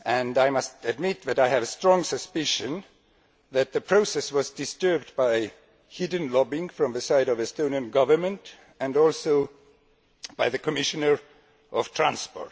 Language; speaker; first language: English; non-native, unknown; Estonian